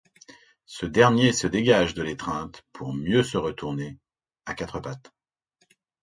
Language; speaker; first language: French; native; French